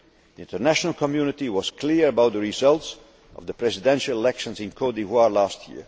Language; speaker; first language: English; non-native, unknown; Dutch